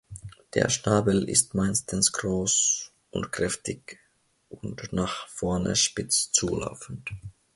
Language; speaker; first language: German; non-native, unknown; Finnish